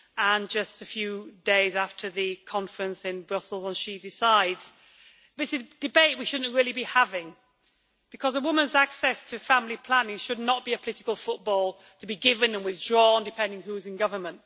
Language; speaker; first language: English; native; English